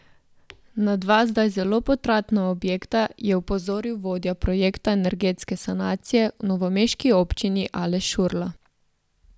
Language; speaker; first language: Slovenian; native; Slovenian